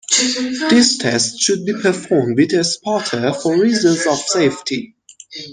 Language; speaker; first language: English; non-native, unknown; Persian